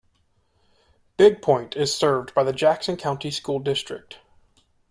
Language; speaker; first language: English; native; English